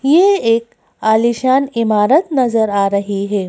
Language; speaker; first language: Hindi; native; Hindi